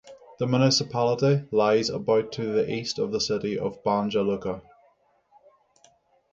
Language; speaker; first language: English; native; English